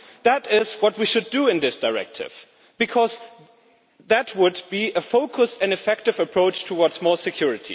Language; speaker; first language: English; non-native, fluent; German